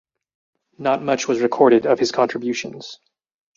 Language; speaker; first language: English; native; English